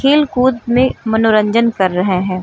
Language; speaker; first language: Hindi; native; Hindi